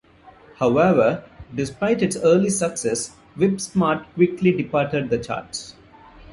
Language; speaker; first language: English; non-native, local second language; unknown